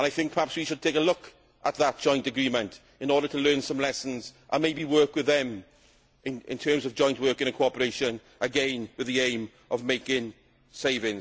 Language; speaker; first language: English; native; English